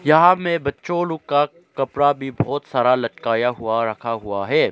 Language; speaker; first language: Hindi; non-native, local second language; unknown